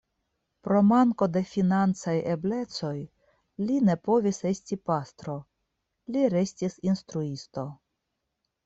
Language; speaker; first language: Esperanto; non-native, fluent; Russian